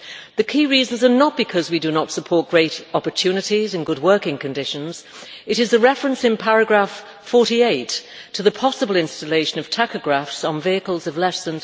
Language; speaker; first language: English; native; English